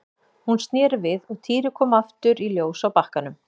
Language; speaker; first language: Icelandic; native; Icelandic